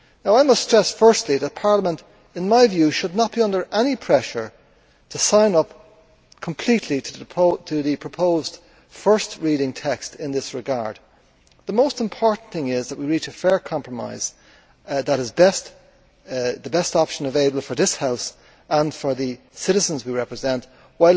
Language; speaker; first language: English; native; English